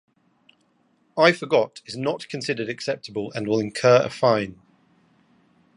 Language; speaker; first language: English; native; English